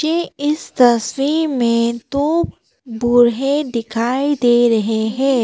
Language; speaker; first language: Hindi; non-native, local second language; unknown